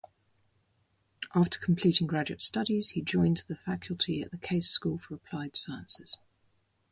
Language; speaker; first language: English; native; English